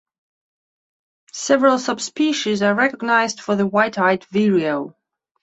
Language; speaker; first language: English; non-native, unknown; Belarusian